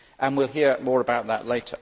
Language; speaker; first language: English; native; English